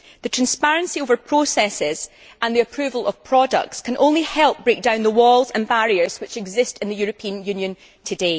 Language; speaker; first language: English; native; English